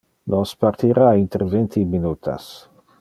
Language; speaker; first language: Interlingua; non-native, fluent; Dutch